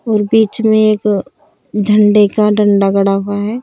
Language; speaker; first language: Hindi; native; Hindi